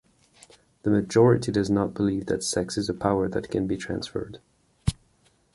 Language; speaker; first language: English; non-native, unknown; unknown